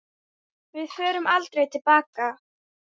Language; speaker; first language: Icelandic; native; Icelandic